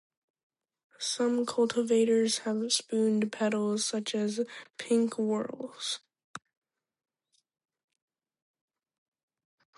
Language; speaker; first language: English; native; English